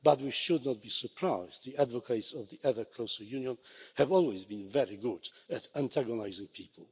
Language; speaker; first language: English; non-native, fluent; Polish